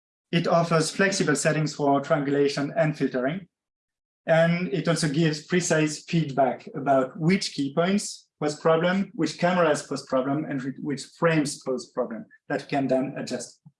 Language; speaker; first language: English; non-native, fluent; French